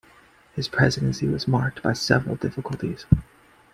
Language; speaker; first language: English; native; English